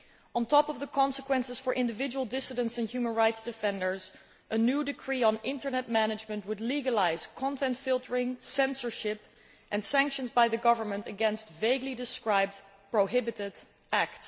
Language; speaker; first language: English; non-native, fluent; Dutch